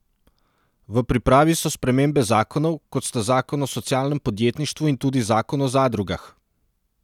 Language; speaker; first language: Slovenian; non-native, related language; Serbian